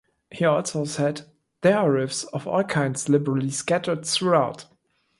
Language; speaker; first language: English; non-native, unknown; German